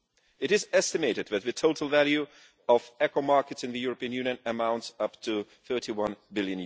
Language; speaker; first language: English; non-native, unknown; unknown